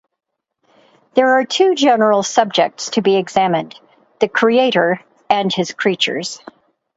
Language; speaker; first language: English; native; English